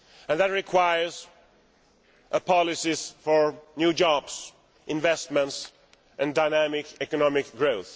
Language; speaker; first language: English; non-native, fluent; Swedish